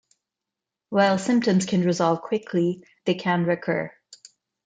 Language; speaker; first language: English; non-native, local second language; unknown